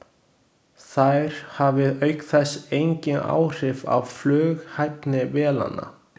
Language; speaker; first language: Icelandic; non-native, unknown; Chinese